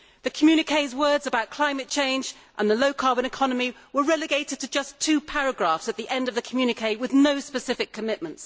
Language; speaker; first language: English; native; English